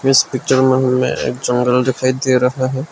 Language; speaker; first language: Hindi; non-native, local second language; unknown